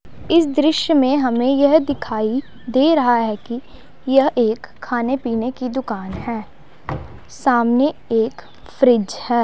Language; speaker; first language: Hindi; non-native, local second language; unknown